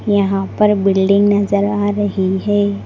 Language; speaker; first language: Hindi; non-native, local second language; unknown